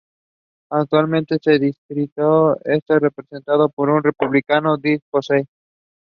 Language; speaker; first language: English; non-native, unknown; Spanish